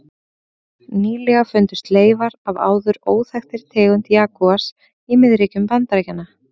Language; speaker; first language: Icelandic; native; Icelandic